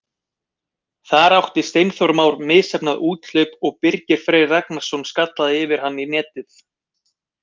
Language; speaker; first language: Icelandic; native; Icelandic